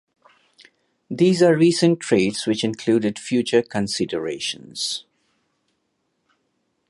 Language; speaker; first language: English; non-native, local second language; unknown